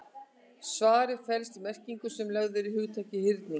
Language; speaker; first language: Icelandic; native; Icelandic